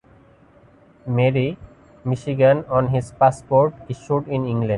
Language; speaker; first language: English; non-native, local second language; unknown